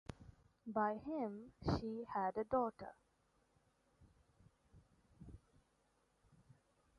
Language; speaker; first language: English; non-native, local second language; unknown